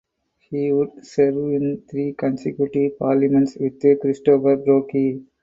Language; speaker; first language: English; non-native, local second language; Tamil